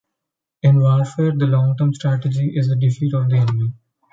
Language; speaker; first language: English; non-native, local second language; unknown